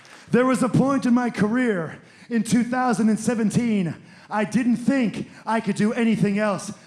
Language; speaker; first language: English; native; English